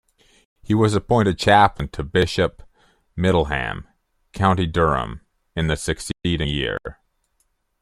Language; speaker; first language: English; native; English